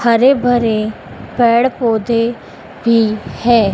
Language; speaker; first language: Hindi; native; Hindi